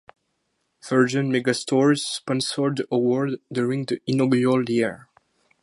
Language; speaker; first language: English; non-native, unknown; French